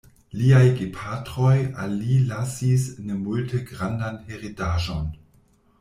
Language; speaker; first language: Esperanto; non-native, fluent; German